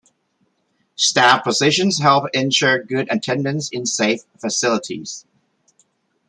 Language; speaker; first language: English; native; English